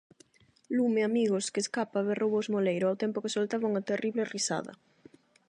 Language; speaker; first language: Galician; non-native, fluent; Spanish